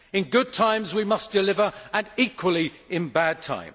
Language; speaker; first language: English; native; English